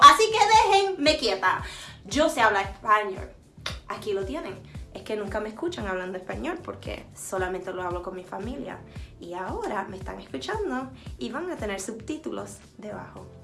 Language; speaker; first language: Spanish; early bilingual, heritage; Spanish